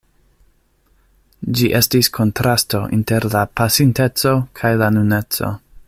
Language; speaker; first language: Esperanto; non-native, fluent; English